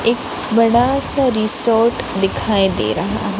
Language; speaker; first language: Hindi; non-native, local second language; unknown